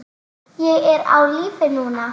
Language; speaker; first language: Icelandic; native; Icelandic